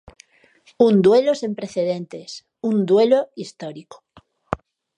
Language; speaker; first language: Galician; native; Galician